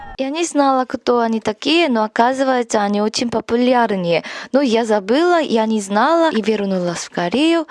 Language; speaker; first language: Russian; non-native, learner; Korean